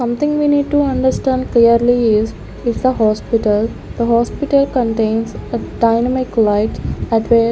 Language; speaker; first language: English; non-native, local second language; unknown